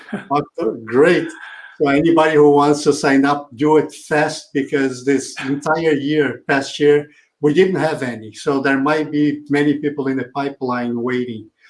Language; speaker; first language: English; non-native, fluent; Portuguese